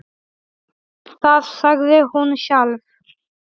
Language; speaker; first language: Icelandic; non-native, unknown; Polish